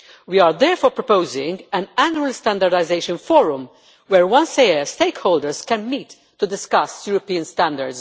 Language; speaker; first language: English; non-native, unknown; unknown